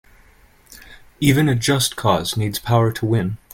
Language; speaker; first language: English; native; English